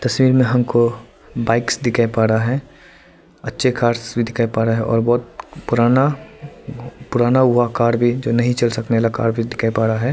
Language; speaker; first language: Hindi; non-native, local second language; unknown